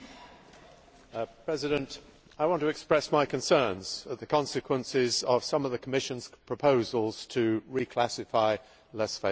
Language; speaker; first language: English; native; English